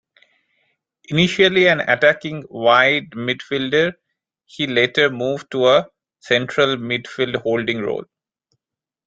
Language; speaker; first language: English; non-native, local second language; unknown